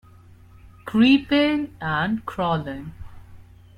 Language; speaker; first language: English; non-native, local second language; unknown